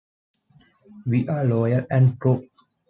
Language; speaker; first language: English; non-native, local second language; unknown